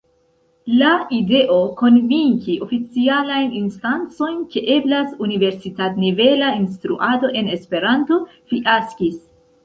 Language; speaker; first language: Esperanto; non-native, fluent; Central Kurdish